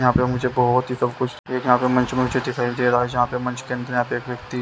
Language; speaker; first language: Hindi; native; Hindi